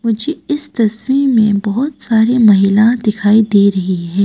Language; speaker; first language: Hindi; non-native, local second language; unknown